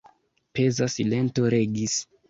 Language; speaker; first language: Esperanto; non-native, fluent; Kinyarwanda